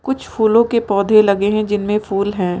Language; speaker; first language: Hindi; native; Hindi